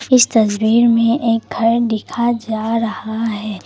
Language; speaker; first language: Hindi; non-native, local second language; Assamese